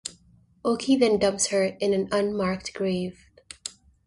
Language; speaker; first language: English; native; English